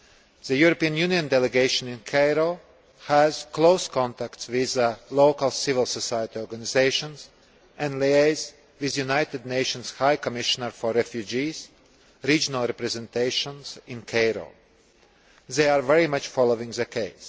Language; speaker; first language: English; non-native, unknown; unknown